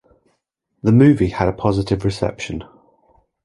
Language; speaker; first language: English; native; English